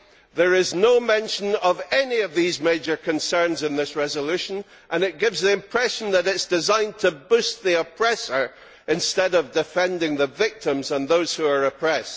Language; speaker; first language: English; native; English